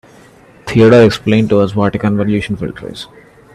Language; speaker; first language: English; non-native, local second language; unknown